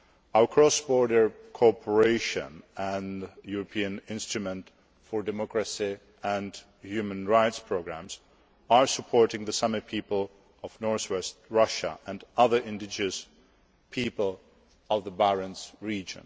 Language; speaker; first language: English; non-native, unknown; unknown